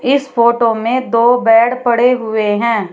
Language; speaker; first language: Hindi; native; Hindi